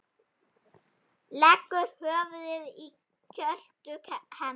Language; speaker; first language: Icelandic; non-native, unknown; German